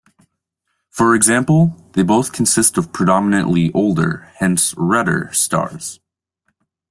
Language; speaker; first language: English; native; English